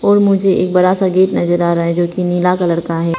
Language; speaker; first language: Hindi; non-native, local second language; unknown